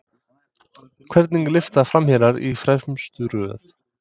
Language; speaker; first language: Icelandic; non-native, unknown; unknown